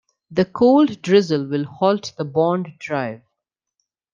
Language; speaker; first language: English; non-native, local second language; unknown